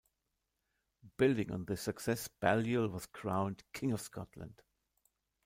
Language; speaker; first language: English; non-native, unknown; German